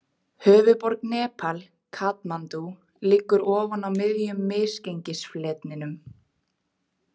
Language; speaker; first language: Icelandic; native; Icelandic